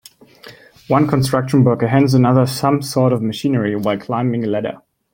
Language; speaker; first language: English; non-native, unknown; German